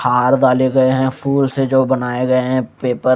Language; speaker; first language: Hindi; non-native, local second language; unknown